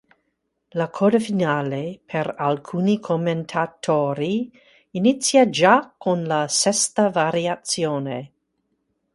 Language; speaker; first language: Italian; non-native, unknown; English